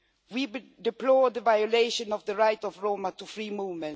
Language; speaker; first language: English; non-native, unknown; Swedish